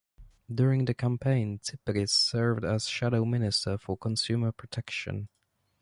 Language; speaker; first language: English; non-native, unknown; Polish